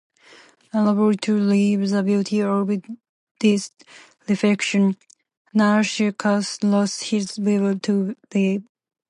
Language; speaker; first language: English; non-native, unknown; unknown